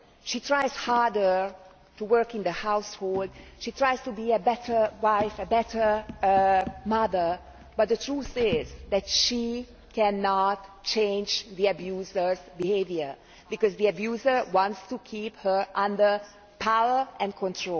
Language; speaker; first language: English; non-native, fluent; Hungarian